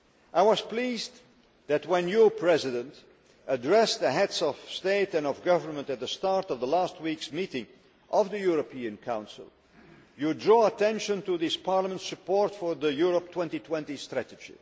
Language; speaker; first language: English; non-native, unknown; Dutch